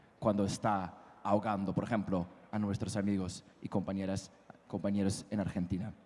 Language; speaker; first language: Spanish; non-native, fluent; English